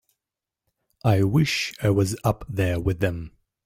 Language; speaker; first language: English; native; English